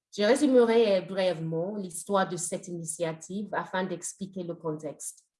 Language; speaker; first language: French; non-native, fluent; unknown